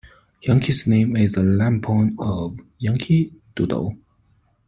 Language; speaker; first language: English; non-native, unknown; Chinese